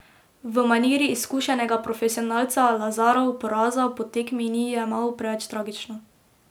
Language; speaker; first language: Slovenian; native; Slovenian